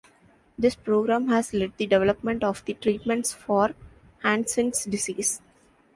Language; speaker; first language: English; non-native, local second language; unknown